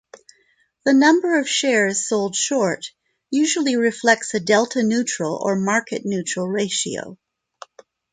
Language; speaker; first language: English; non-native, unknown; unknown